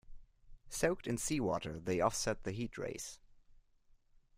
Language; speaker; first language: English; non-native, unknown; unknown